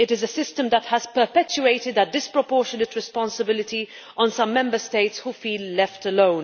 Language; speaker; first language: English; non-native, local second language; Maltese